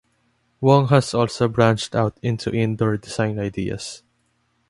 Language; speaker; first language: English; non-native, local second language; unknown